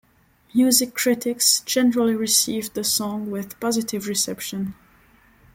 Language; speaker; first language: English; non-native, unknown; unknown